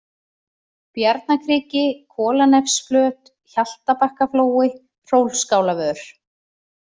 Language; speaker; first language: Icelandic; native; Icelandic